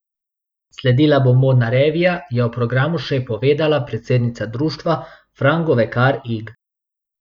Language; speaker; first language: Slovenian; non-native, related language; Bosnian